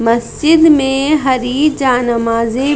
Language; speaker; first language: Hindi; native; Hindi